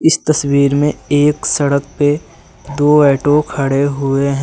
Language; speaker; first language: Hindi; native; Hindi